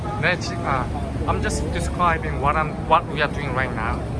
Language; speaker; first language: English; non-native, fluent; Korean